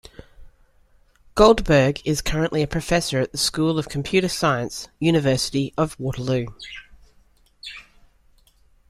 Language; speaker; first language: English; native; English